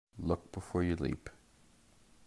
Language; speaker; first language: English; native; English